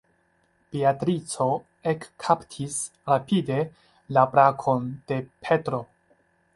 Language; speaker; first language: Esperanto; non-native, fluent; Chinese